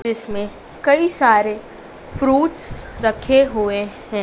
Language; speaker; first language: Hindi; native; Hindi